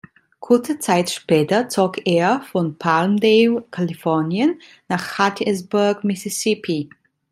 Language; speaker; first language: German; non-native, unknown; Italian